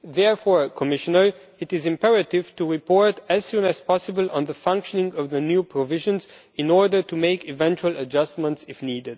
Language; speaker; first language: English; non-native, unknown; Romanian